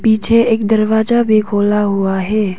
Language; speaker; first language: Hindi; non-native, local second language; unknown